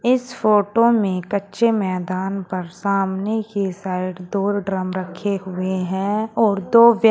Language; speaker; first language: Hindi; native; Hindi